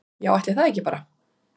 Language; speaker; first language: Icelandic; native; Icelandic